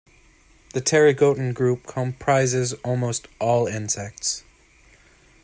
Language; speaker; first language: English; native; English